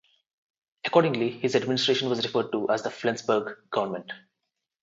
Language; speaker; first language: English; non-native, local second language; Telugu